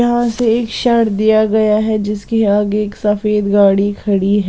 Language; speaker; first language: Hindi; non-native, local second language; Punjabi